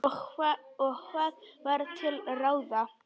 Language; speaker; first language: Icelandic; non-native, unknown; Polish